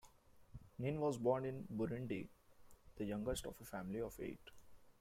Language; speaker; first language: English; non-native, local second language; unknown